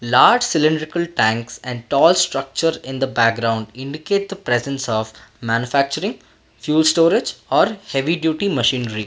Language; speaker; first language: English; non-native, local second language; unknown